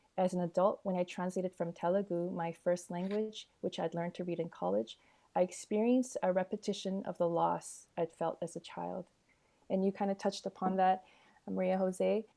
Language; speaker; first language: English; early bilingual, other home language; Korean